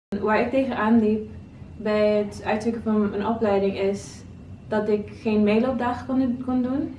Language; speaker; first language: Dutch; non-native, local second language; Papiamento